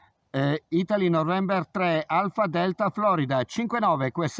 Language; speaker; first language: English; non-native, fluent; Italian